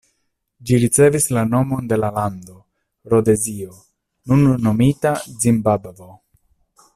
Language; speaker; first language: Esperanto; non-native, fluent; Italian